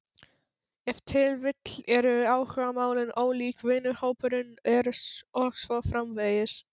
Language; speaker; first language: Icelandic; non-native, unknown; Polish